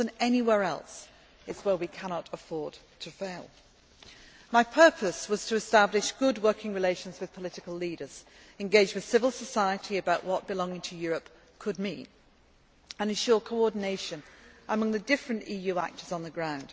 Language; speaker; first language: English; native; English